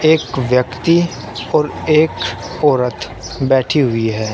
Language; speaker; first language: Hindi; native; Hindi